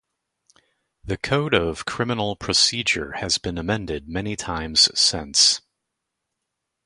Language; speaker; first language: English; native; English